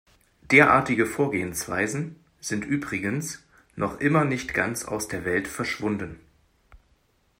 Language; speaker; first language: German; native; German